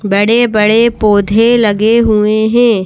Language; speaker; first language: Hindi; native; Hindi